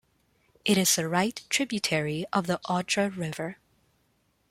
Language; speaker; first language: English; non-native, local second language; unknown